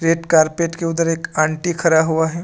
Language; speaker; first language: Hindi; non-native, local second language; Assamese